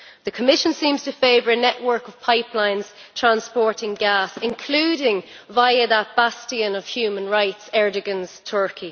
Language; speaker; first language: English; native; English